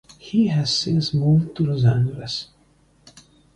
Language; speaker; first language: English; non-native, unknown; Italian